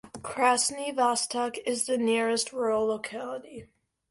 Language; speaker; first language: English; native; English